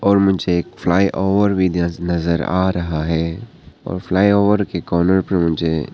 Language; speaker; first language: Hindi; non-native, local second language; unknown